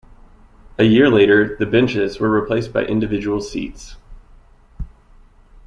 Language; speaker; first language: English; native; English